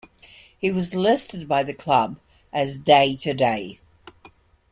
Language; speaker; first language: English; native; English